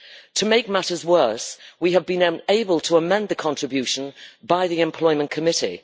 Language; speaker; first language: English; native; English